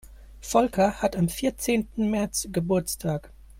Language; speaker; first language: German; native; German